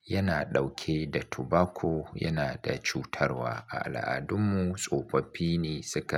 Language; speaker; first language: Hausa; native; Hausa